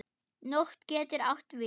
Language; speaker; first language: Icelandic; non-native, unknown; German